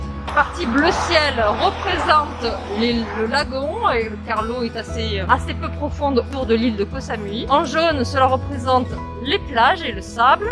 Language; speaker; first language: French; native; French